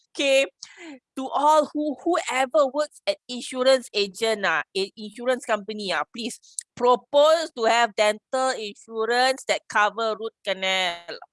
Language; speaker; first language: English; non-native, local second language; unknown